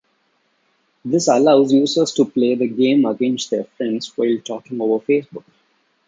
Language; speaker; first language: English; non-native, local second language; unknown